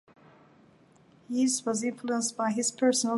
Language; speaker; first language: English; non-native, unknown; Turkish